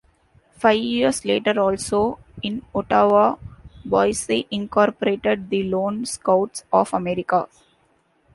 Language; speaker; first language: English; non-native, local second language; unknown